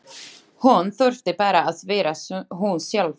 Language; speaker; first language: Icelandic; non-native, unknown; Slovak